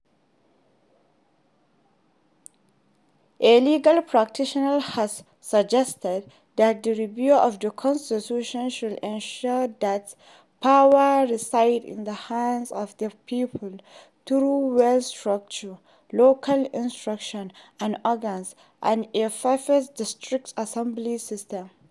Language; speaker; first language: English; non-native, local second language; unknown